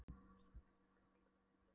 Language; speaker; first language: Icelandic; non-native, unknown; Polish